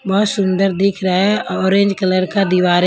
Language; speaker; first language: Hindi; non-native, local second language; Punjabi